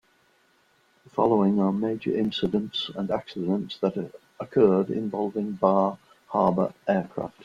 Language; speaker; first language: English; non-native, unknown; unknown